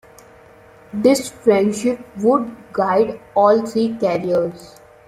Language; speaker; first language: English; non-native, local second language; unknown